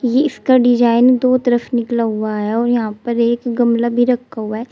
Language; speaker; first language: Hindi; native; Hindi